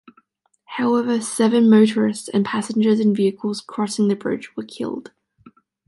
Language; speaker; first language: English; native; English